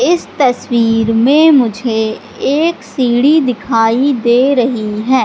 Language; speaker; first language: Hindi; native; Hindi